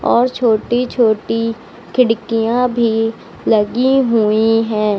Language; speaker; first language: Hindi; native; Hindi